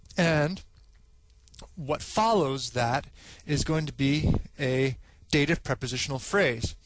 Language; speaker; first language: English; native; English